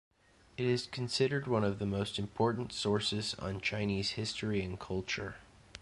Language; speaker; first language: English; native; English